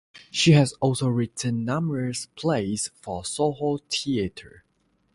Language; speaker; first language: English; non-native, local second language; Chinese